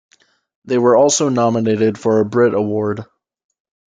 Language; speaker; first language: English; native; English